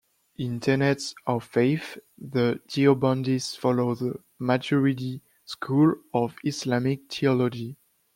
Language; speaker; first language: English; non-native, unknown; French